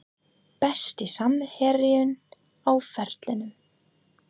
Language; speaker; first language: Icelandic; non-native, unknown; English